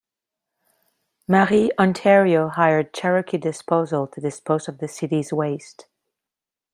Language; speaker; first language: English; non-native, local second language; French